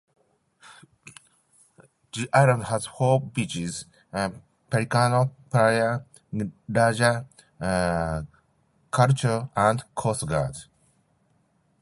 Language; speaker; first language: English; non-native, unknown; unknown